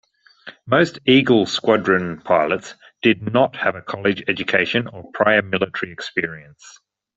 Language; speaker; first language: English; native; English